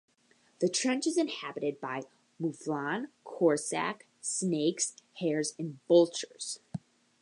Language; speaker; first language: English; native; English